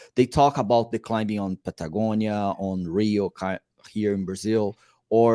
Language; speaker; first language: English; non-native, learner; Portuguese